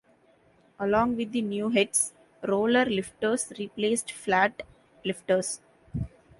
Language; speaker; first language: English; non-native, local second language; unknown